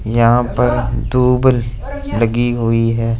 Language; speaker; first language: Hindi; non-native, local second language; Punjabi